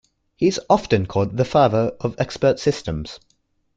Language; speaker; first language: English; native; English